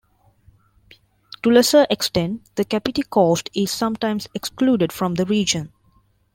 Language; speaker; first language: English; non-native, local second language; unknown